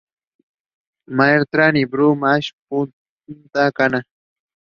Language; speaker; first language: English; non-native, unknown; Spanish